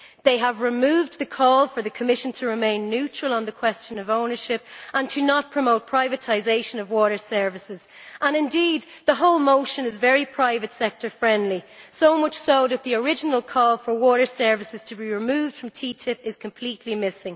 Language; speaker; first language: English; native; English